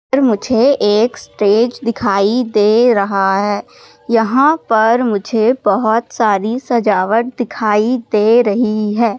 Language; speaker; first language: Hindi; native; Hindi